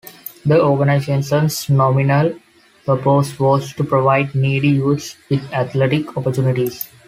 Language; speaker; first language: English; non-native, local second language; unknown